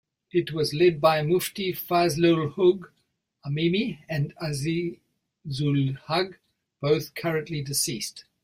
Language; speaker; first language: English; native; English